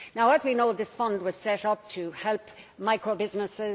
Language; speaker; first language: English; native; English